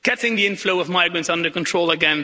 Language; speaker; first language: English; non-native, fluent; Dutch